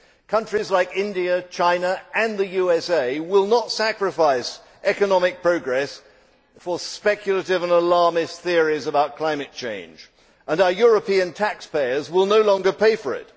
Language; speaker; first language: English; native; English